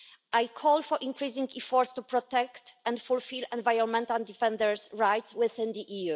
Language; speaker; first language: English; non-native, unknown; Polish